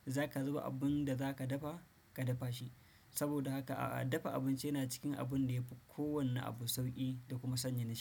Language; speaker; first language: Hausa; non-native, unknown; Fula